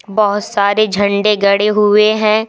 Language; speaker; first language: Hindi; native; Hindi